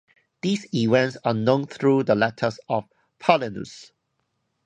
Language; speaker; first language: English; non-native, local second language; Cantonese